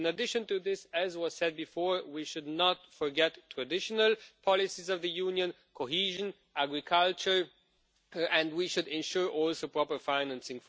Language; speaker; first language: English; non-native, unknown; Romanian